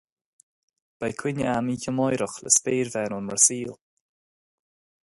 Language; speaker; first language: Irish; native; Irish